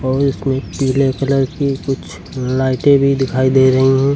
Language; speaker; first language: Hindi; native; Hindi